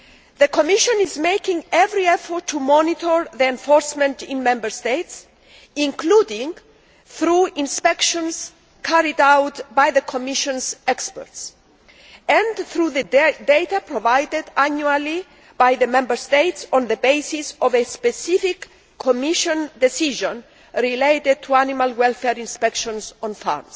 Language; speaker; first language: English; non-native, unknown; Greek